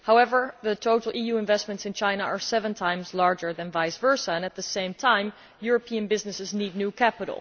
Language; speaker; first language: English; non-native, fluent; Dutch